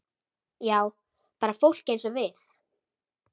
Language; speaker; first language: Icelandic; native; Icelandic